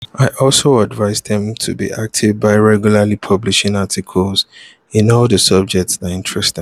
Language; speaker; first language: English; non-native, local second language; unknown